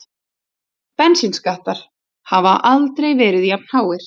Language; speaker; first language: Icelandic; native; Icelandic